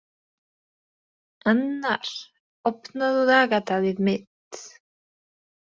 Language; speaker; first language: Icelandic; non-native, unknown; Polish